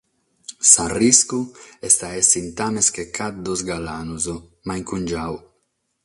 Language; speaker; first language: Sardinian; non-native, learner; Catalan